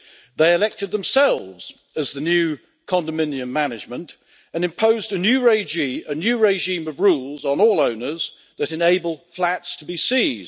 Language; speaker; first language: English; native; English